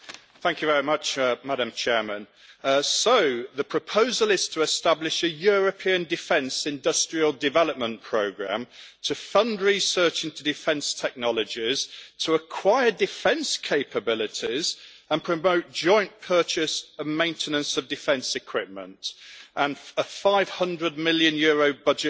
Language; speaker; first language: English; native; English